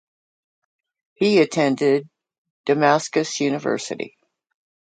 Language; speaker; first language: English; native; English